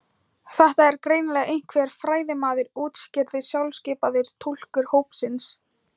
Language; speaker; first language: Icelandic; non-native, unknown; Thai